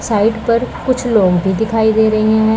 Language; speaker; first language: Hindi; non-native, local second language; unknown